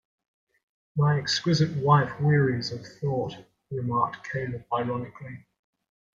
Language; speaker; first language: English; native; English